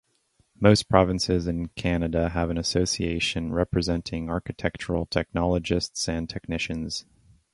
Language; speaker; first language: English; native; English